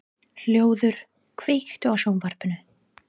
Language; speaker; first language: Icelandic; non-native, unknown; English